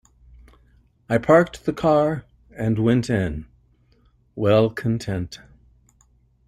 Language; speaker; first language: English; native; English